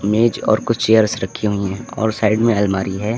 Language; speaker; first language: Hindi; native; Hindi